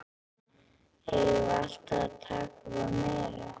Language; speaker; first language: Icelandic; native; Icelandic